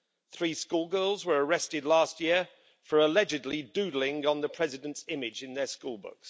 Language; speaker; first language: English; native; English